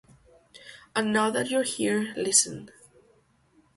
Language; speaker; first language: English; non-native, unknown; Catalan